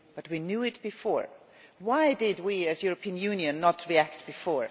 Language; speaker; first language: English; non-native, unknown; German